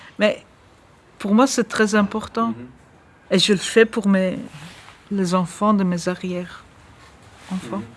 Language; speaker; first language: French; native; French